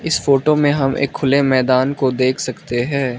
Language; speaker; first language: Hindi; non-native, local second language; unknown